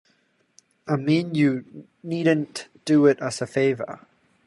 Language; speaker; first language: English; non-native, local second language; Cantonese